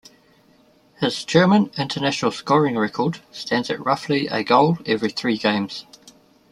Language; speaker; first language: English; native; English